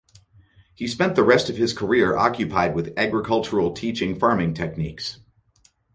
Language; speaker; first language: English; native; English